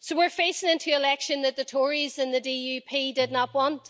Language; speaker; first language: English; native; English